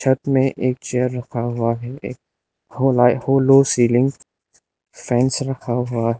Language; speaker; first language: Hindi; non-native, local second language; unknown